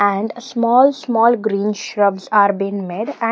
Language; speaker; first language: English; non-native, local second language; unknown